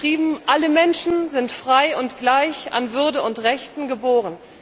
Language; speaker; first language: German; native; German